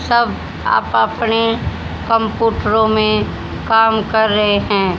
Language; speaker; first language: Hindi; native; Hindi